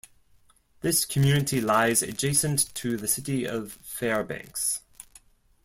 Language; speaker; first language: English; non-native, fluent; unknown